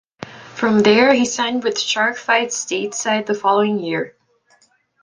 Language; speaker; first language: English; non-native, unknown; Portuguese